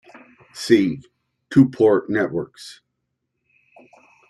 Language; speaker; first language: English; native; English